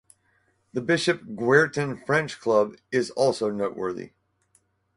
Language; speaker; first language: English; native; English